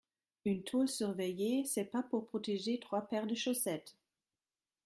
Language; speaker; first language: French; non-native, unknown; German